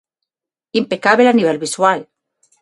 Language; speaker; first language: Galician; non-native, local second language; Spanish